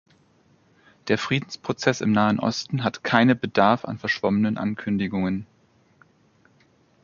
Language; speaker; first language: German; native; German